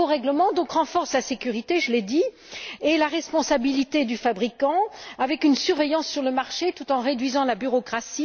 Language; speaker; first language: French; native; French